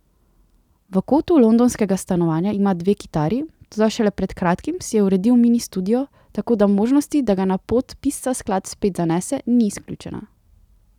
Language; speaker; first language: Slovenian; native; Slovenian